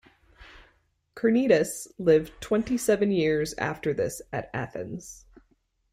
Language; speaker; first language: English; native; English